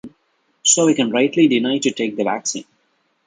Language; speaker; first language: English; non-native, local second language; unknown